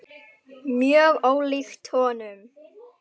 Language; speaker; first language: Icelandic; non-native, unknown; Indonesian